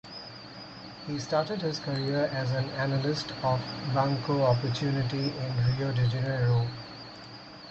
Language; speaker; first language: English; non-native, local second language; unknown